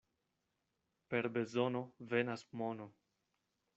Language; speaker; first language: Esperanto; non-native, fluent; Spanish